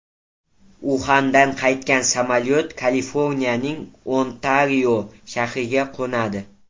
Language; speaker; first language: Uzbek; native; Uzbek